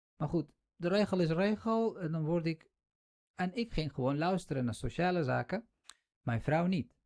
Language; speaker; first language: Dutch; non-native, fluent; Central Kurdish